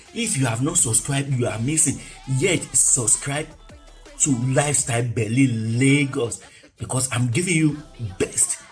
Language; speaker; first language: English; non-native, local second language; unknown